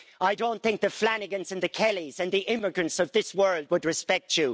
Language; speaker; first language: English; native; English